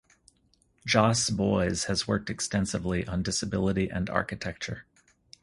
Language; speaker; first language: English; native; English